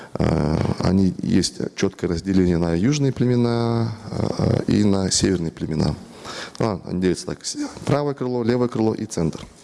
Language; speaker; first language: Russian; non-native, local second language; Kyrgyz